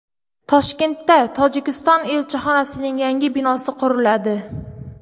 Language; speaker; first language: Uzbek; native; Uzbek